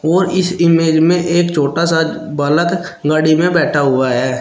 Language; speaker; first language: Hindi; native; Hindi